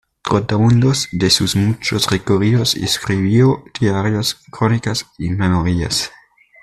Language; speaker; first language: Spanish; native; Spanish